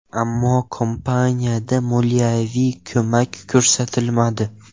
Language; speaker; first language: Uzbek; non-native, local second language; Russian